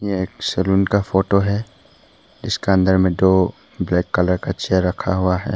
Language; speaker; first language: Hindi; non-native, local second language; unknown